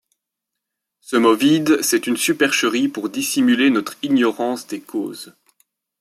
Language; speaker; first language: French; native; French